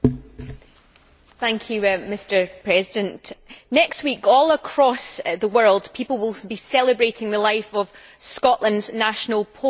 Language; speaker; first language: English; native; English